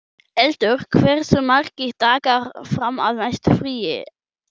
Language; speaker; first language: Icelandic; non-native, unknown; German